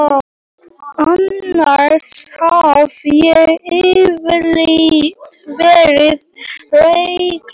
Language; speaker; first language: Icelandic; non-native, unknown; Polish